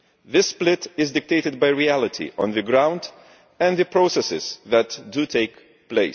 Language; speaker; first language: English; non-native, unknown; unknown